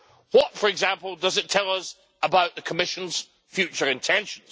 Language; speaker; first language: English; native; English